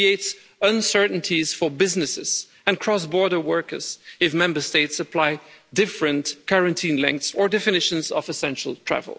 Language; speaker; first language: English; non-native, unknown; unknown